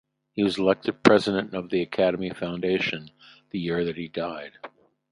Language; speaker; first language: English; native; English